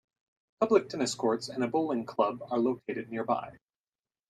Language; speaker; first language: English; native; English